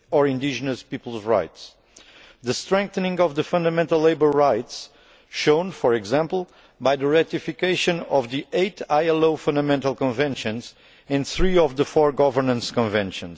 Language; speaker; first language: English; non-native, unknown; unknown